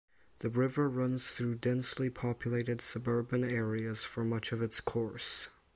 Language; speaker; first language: English; native; English